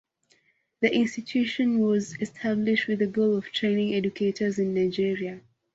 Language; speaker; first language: English; non-native, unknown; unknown